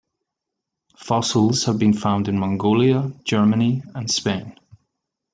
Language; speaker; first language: English; native; English